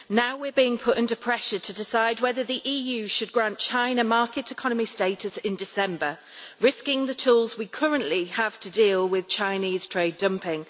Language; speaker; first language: English; native; English